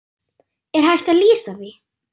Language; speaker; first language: Icelandic; non-native, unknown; German